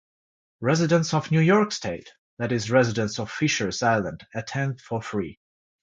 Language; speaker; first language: English; non-native, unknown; Georgian